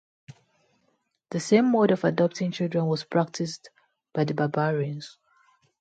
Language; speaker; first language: English; non-native, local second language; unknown